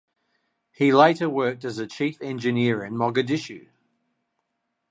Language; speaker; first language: English; native; English